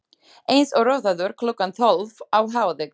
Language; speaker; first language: Icelandic; non-native, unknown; Slovak